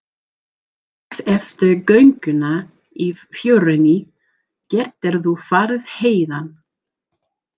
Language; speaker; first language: Icelandic; non-native, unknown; English